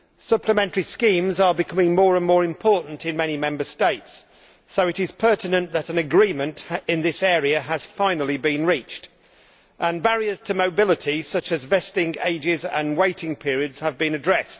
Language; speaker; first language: English; native; English